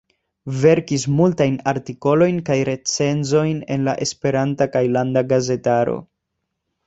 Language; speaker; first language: Esperanto; non-native, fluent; Spanish